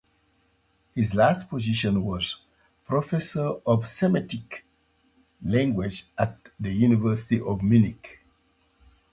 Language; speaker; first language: English; non-native, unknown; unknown